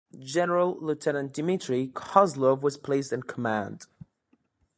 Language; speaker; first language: English; native; English